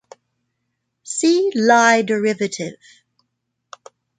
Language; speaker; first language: English; non-native, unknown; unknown